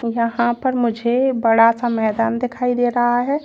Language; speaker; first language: Hindi; native; Hindi